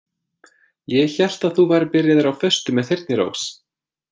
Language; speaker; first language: Icelandic; non-native, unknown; English